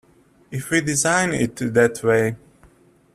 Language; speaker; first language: English; native; English